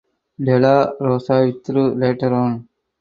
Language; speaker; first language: English; non-native, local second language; Tamil